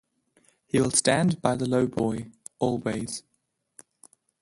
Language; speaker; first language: English; non-native, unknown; German